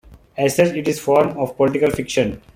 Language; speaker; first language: English; non-native, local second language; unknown